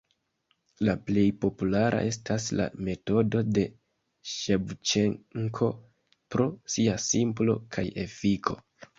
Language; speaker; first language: Esperanto; non-native, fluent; Kinyarwanda